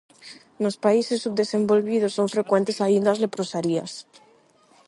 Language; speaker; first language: Galician; non-native, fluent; Spanish